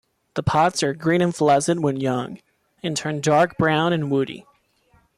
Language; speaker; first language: English; non-native, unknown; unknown